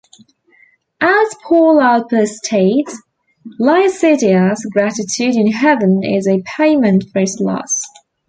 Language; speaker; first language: English; native; English